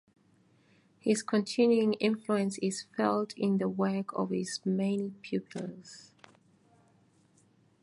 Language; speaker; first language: English; non-native, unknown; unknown